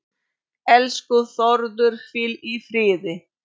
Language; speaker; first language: Icelandic; non-native, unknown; Polish